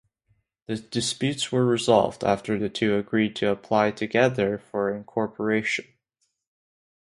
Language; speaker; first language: English; non-native, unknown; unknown